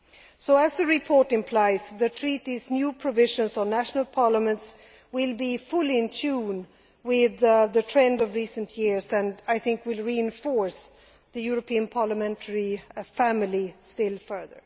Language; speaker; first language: English; non-native, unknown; Swedish